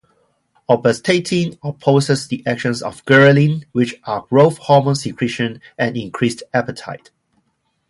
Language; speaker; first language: English; non-native, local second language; Cantonese